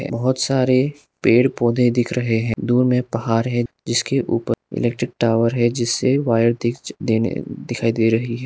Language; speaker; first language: Hindi; non-native, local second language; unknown